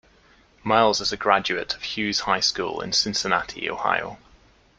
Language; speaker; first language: English; native; English